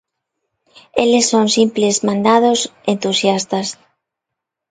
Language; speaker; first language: Galician; non-native, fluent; Spanish